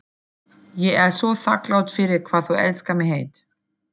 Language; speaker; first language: Icelandic; non-native, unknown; German